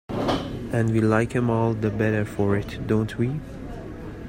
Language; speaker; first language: English; non-native, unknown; Persian